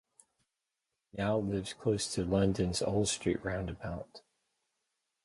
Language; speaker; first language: English; native; English